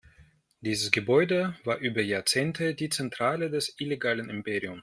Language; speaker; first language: German; non-native, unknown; Russian